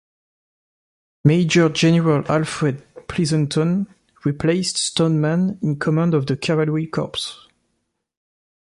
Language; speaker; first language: English; non-native, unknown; French